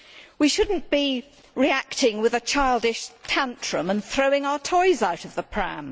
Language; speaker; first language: English; native; English